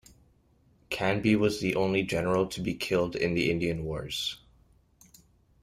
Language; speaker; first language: English; native; English